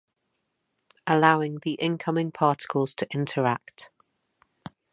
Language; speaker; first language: English; native; English